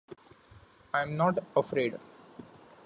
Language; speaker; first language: English; non-native, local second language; Marathi